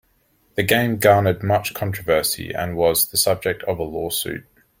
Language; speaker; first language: English; native; English